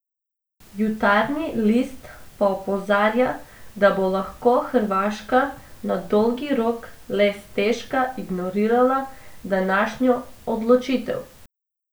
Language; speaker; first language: Slovenian; non-native, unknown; Macedonian